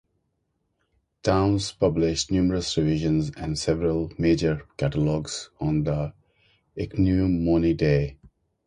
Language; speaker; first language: English; non-native, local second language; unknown